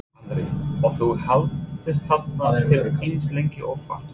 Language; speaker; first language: Icelandic; non-native, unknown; English